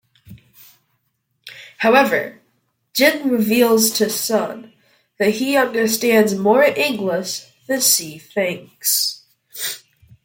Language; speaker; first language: English; native; English